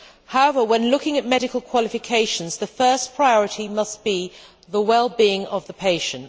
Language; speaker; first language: English; native; English